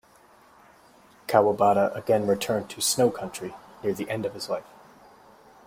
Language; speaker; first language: English; native; English